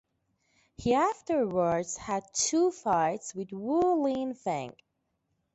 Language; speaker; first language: English; non-native, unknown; Persian